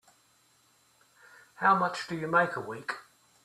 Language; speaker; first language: English; native; English